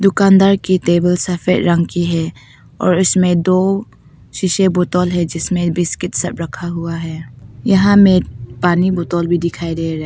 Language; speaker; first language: Hindi; non-native, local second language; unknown